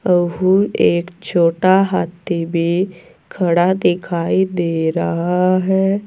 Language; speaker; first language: Hindi; native; Hindi